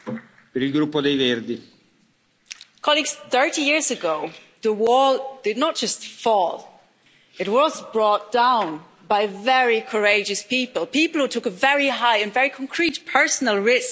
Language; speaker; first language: English; non-native, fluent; German